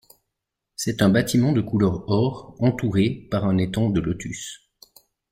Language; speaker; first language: French; native; French